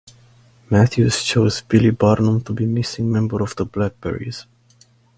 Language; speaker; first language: English; native; English